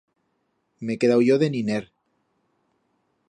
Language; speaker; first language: Aragonese; native; Aragonese